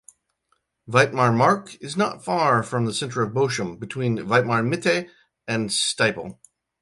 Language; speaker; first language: English; native; English